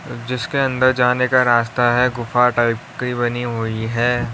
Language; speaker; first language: Hindi; native; Hindi